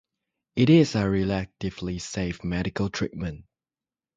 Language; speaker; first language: English; non-native, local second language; Chinese